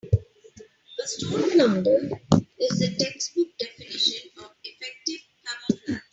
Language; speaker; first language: English; non-native, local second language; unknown